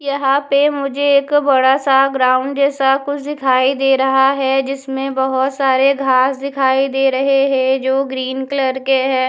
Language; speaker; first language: Hindi; non-native, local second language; Punjabi